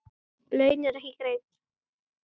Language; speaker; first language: Icelandic; native; Icelandic